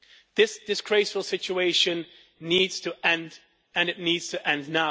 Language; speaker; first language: English; non-native, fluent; Dutch